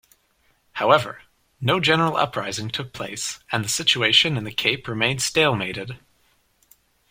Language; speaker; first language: English; native; English